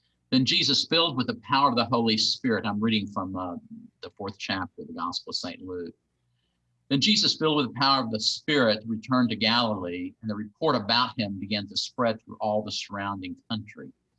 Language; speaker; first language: English; native; English